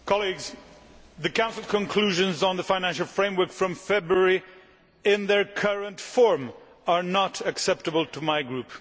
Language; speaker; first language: English; non-native, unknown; Swedish